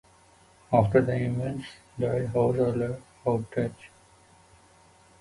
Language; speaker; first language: English; non-native, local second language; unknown